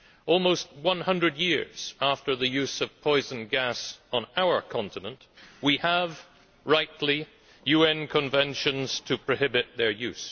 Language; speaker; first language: English; native; English